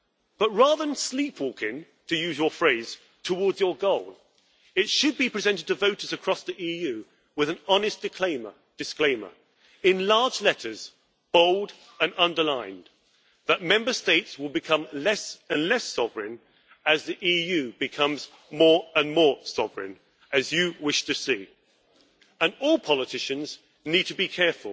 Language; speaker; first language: English; native; English